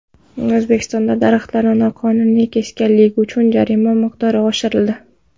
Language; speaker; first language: Uzbek; non-native, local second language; Kara-Kalpak